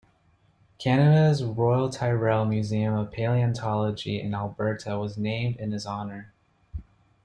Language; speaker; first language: English; native; English